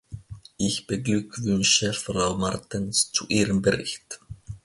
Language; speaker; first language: German; non-native, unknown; Finnish